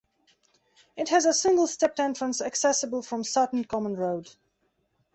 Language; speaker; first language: English; non-native, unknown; Belarusian